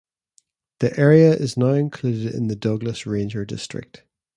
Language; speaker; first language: English; native; English